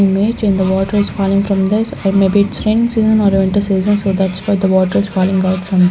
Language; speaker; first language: English; non-native, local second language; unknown